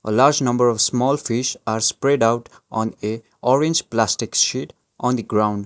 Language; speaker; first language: English; non-native, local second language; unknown